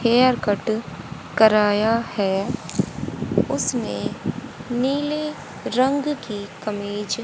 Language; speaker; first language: Hindi; native; Hindi